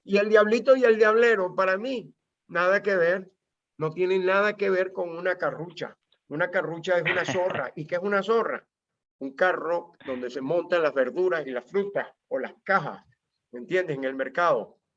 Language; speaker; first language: Spanish; native; Spanish